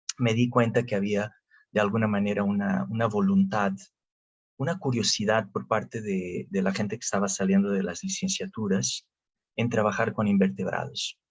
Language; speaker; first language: Spanish; non-native, related language; Portuguese